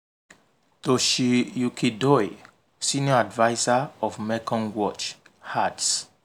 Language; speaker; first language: English; non-native, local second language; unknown